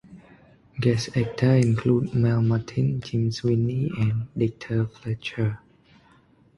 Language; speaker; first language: English; non-native, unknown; Khmer